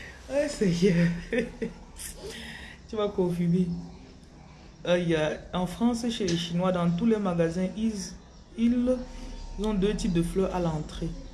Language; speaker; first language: French; non-native, local second language; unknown